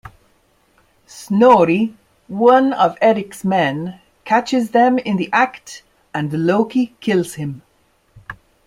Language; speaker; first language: English; native; English